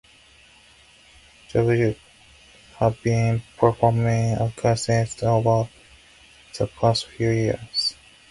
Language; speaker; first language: English; non-native, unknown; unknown